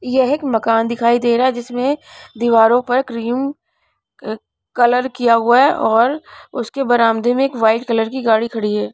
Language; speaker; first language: Hindi; non-native, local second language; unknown